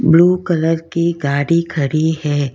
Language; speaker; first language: Hindi; non-native, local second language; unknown